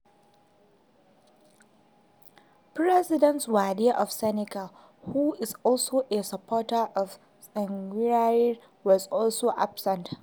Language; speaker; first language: English; non-native, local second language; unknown